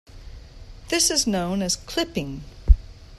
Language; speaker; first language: English; native; English